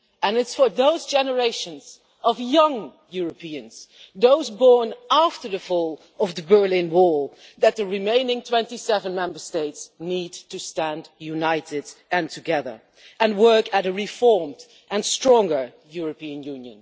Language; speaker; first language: English; non-native, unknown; Dutch